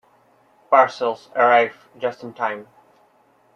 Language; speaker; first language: English; native; English